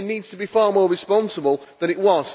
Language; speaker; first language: English; native; English